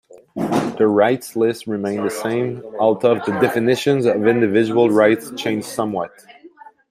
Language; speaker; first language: English; non-native, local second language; French